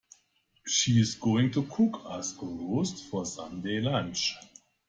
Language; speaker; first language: English; non-native, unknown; German